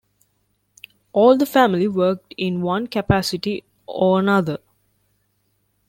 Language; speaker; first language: English; non-native, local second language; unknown